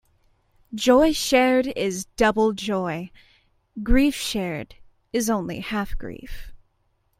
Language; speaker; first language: English; native; English